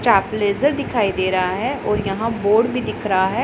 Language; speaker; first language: Hindi; non-native, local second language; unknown